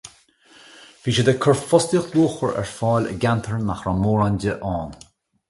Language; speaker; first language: Irish; native; Irish